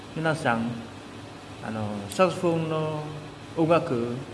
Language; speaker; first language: Japanese; non-native, learner; Vietnamese